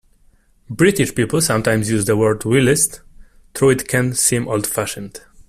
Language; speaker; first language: English; non-native, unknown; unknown